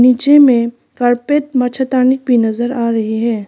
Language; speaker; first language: Hindi; non-native, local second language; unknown